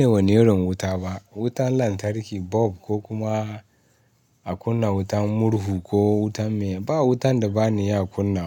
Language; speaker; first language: Hausa; non-native, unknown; Yoruba